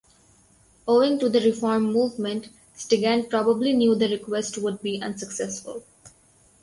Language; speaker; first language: English; non-native, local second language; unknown